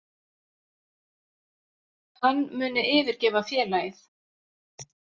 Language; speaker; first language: Icelandic; native; Icelandic